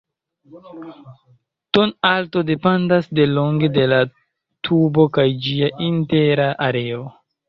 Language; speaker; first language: Esperanto; non-native, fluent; Chinese